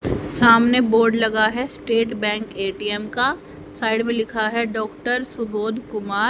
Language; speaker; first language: Hindi; native; Hindi